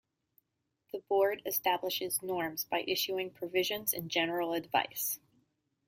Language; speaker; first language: English; native; English